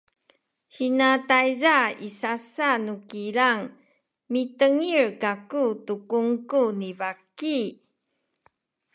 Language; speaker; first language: Sakizaya; non-native, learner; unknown